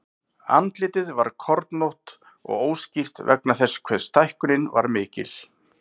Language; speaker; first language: Icelandic; native; Icelandic